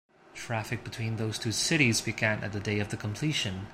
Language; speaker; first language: English; non-native, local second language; Cantonese